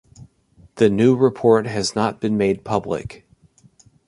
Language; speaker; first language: English; native; English